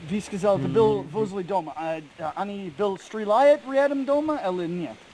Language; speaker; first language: Russian; non-native, learner; English